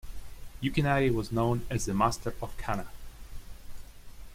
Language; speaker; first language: English; non-native, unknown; Russian